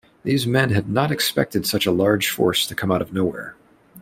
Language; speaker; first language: English; native; English